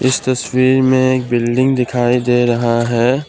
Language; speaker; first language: Hindi; non-native, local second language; Assamese